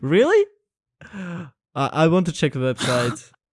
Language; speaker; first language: English; non-native, learner; Russian